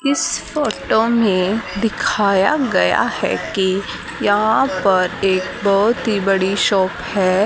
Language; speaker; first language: Hindi; native; Hindi